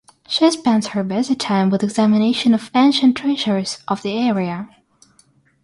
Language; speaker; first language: English; non-native, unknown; Russian